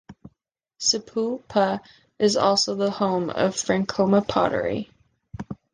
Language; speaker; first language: English; native; English